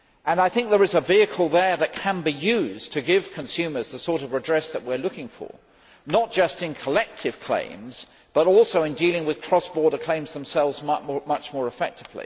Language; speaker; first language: English; native; English